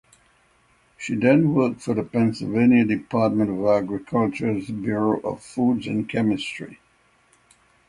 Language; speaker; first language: English; native; English